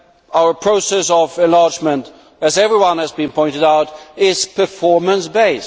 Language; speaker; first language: English; non-native, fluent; Swedish